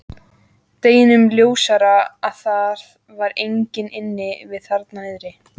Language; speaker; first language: Icelandic; native; Icelandic